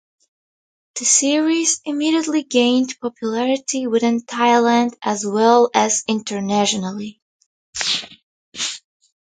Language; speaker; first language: English; native; English